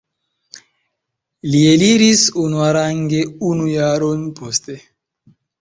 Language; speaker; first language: Esperanto; non-native, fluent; Chinese